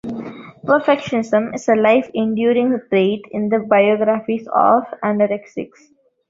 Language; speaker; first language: English; non-native, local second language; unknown